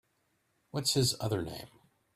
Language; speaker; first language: English; native; English